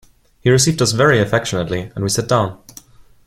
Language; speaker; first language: English; non-native, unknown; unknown